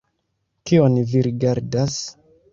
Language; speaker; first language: Esperanto; non-native, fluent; Kinyarwanda